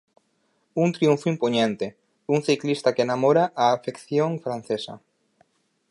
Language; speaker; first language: Galician; native; Galician